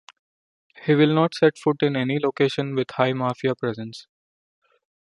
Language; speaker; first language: English; non-native, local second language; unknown